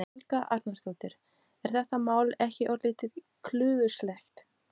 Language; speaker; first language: Icelandic; non-native, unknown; Portuguese